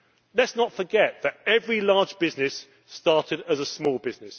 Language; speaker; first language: English; native; English